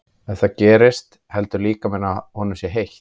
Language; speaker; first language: Icelandic; native; Icelandic